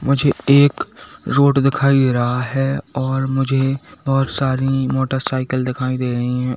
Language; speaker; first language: Hindi; native; Hindi